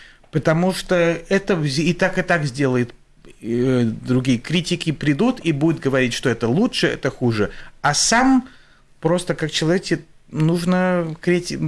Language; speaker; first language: Russian; early bilingual, other home language; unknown